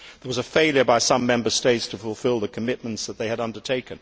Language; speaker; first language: English; native; English